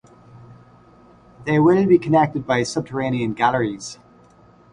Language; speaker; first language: English; native; English